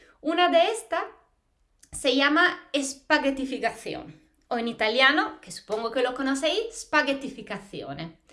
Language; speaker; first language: Spanish; non-native, fluent; Italian